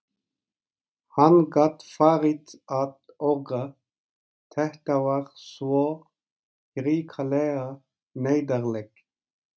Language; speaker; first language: Icelandic; non-native, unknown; Turkish